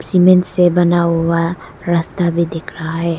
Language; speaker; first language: Hindi; non-native, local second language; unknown